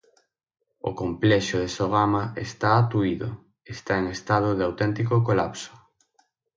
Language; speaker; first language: Galician; native; Galician